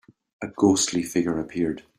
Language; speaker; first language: English; native; English